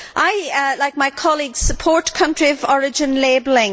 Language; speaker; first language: English; native; English